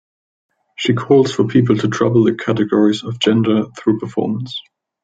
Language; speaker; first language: English; non-native, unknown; German